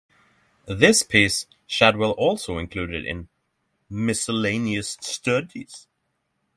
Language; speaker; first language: English; non-native, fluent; Norwegian